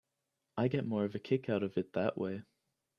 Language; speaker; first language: English; native; English